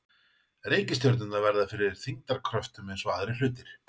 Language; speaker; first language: Icelandic; native; Icelandic